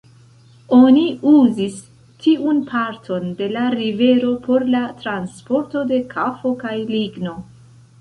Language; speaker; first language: Esperanto; non-native, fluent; Central Kurdish